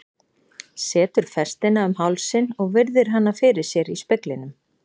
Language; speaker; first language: Icelandic; native; Icelandic